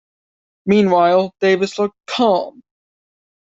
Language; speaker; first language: English; native; English